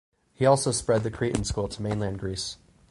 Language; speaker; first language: English; native; English